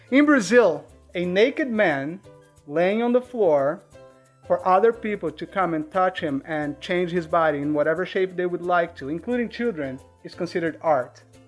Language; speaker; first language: English; non-native, fluent; Portuguese